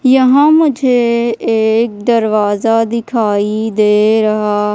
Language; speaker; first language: Hindi; native; Hindi